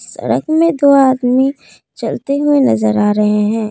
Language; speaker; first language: Hindi; non-native, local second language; Assamese